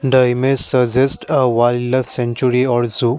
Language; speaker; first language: English; non-native, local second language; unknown